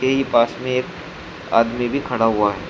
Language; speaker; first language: Hindi; native; Hindi